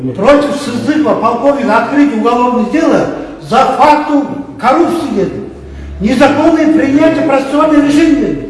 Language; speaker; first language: Russian; non-native, local second language; Kazakh